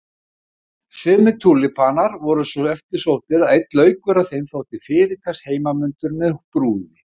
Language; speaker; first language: Icelandic; native; Icelandic